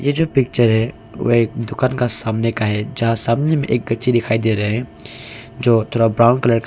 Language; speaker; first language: Hindi; early bilingual, other home language; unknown